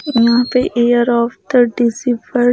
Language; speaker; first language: Hindi; non-native, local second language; Punjabi